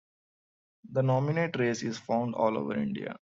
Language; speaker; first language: English; non-native, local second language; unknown